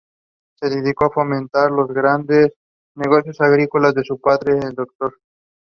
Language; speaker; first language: English; non-native, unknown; Spanish